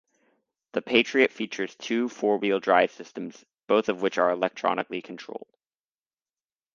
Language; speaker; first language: English; native; English